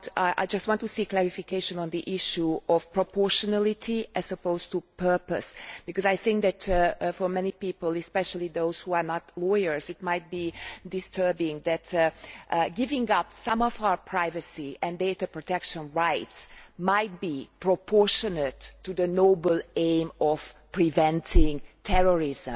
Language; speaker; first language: English; non-native, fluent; Hungarian